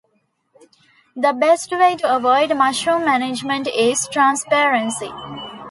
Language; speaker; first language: English; non-native, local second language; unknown